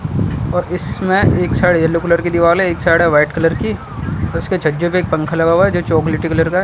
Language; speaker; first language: Hindi; native; Hindi